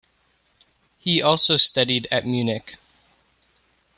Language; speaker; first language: English; native; English